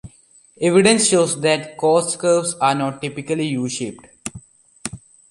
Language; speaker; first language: English; non-native, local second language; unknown